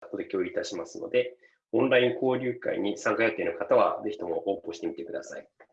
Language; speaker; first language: Japanese; native; Japanese